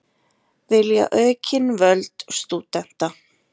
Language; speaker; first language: Icelandic; native; Icelandic